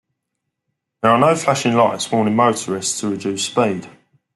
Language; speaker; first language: English; native; English